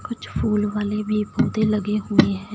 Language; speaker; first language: Hindi; non-native, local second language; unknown